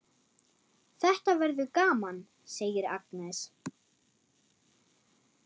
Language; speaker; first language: Icelandic; non-native, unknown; German